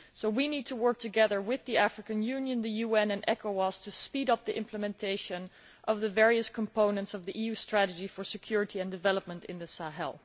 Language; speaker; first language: English; non-native, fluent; Dutch